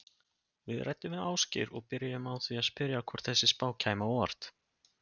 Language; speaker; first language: Icelandic; native; Icelandic